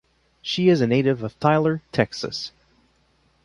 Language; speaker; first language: English; non-native, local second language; French